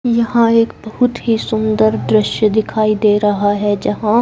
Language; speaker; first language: Hindi; native; Hindi